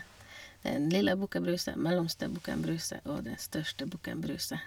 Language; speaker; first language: Norwegian; non-native, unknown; Hungarian